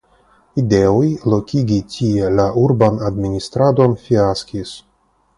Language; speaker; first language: Esperanto; non-native, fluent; Russian